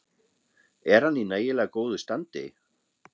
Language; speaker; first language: Icelandic; non-native, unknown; German